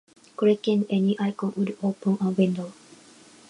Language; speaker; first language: English; non-native, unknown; Japanese